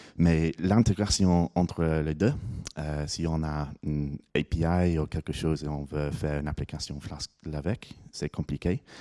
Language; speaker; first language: French; non-native, fluent; English